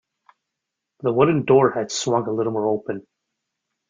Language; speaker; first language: English; native; English